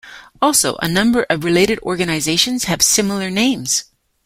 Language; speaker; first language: English; native; English